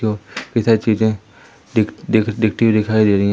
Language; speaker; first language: Hindi; native; Hindi